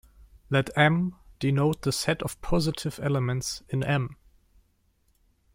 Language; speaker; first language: English; non-native, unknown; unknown